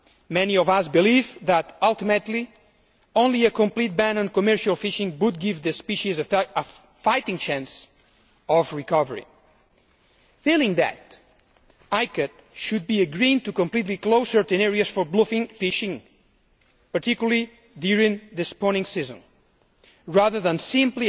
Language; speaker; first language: English; non-native, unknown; Spanish